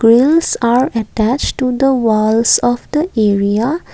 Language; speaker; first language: English; non-native, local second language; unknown